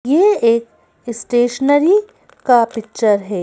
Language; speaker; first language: Hindi; native; Hindi